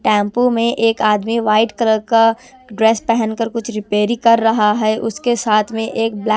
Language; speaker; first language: Hindi; non-native, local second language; Punjabi